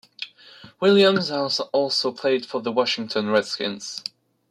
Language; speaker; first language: English; non-native, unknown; French